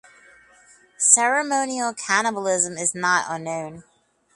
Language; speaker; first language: English; native; English